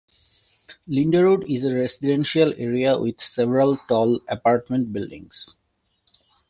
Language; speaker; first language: English; native; English